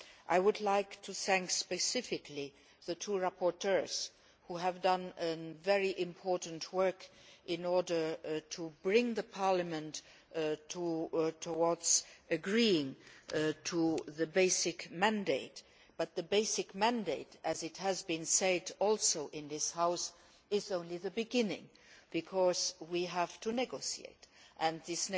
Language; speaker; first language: English; non-native, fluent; Luxembourgish